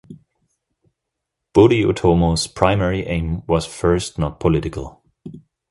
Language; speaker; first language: English; non-native, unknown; German